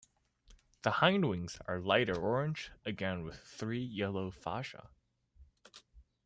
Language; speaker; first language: English; non-native, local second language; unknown